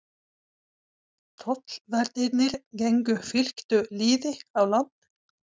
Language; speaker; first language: Icelandic; non-native, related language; Swedish